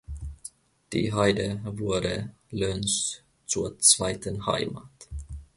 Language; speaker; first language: German; non-native, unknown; Finnish